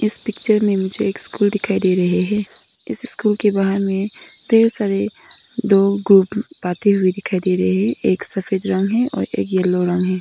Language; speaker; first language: Hindi; non-native, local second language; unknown